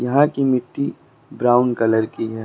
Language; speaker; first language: Hindi; native; Hindi